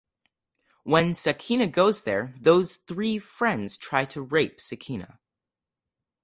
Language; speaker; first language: English; native; English